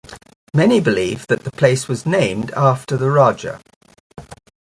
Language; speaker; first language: English; native; English